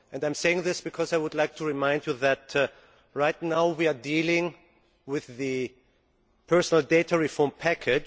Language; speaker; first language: English; non-native, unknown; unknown